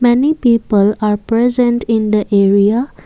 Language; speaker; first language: English; non-native, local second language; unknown